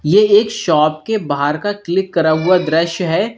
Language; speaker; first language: Hindi; native; Hindi